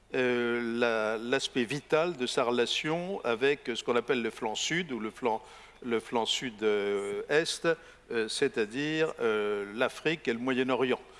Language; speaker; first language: French; native; French